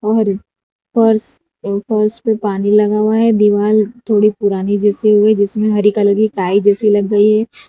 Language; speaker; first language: Hindi; non-native, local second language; Gujarati